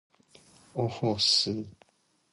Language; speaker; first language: English; non-native, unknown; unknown